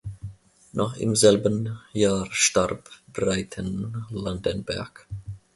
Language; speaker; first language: German; non-native, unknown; Finnish